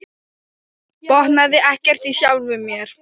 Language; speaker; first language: Icelandic; non-native, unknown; Thai